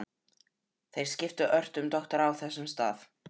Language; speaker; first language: Icelandic; native; Icelandic